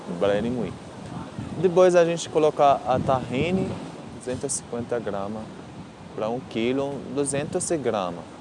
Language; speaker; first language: Portuguese; non-native, learner; Arabic